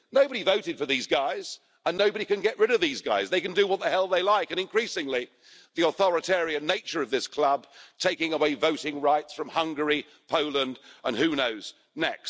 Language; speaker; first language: English; native; English